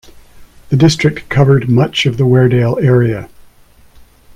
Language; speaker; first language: English; native; English